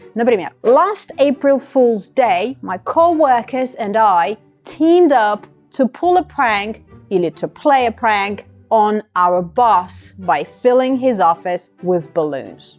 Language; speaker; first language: English; non-native, fluent; Russian